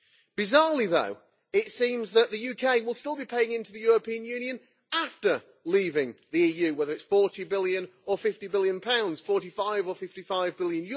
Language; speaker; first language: English; native; English